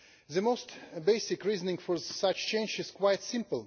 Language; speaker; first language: English; non-native, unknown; Russian